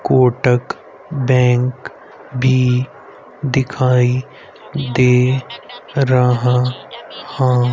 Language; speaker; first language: Hindi; native; Hindi